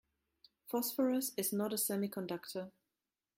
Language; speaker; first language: English; non-native, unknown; German